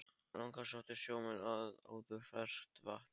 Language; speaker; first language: Icelandic; non-native, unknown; Polish